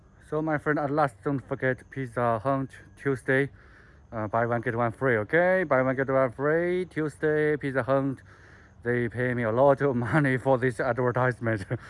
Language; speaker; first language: English; non-native, learner; Chinese